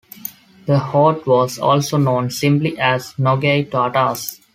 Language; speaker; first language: English; non-native, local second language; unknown